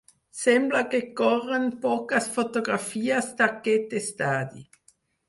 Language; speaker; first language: Catalan; non-native, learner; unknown